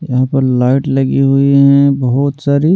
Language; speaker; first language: Hindi; native; Hindi